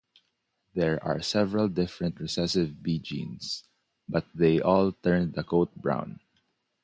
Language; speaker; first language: English; non-native, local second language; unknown